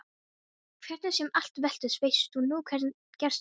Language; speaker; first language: Icelandic; non-native, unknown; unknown